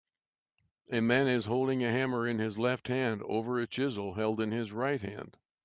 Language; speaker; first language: English; native; English